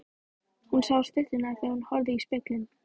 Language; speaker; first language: Icelandic; native; Icelandic